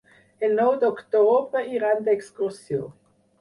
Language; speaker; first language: Catalan; non-native, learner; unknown